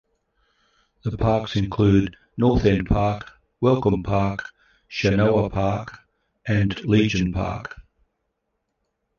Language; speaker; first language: English; native; English